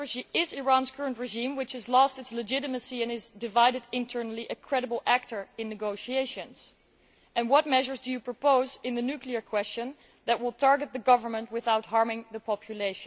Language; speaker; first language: English; non-native, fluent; Dutch